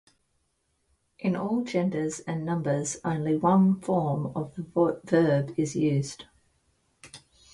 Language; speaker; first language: English; native; English